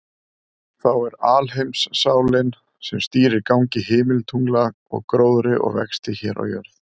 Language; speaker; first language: Icelandic; native; Icelandic